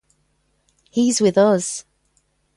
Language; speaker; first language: English; native; English